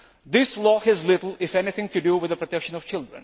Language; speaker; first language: English; non-native, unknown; Lithuanian